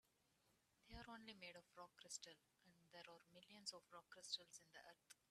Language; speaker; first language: English; non-native, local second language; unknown